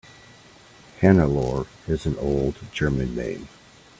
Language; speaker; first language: English; native; English